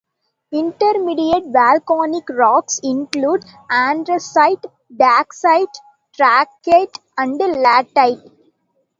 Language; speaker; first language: English; non-native, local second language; Tamil